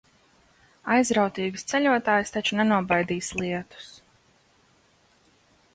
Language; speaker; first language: Latvian; early bilingual, heritage; Latvian